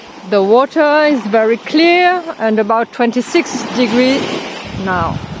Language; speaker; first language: English; non-native, learner; French